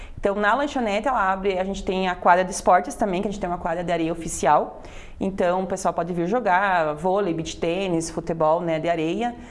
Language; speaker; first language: Portuguese; native; Portuguese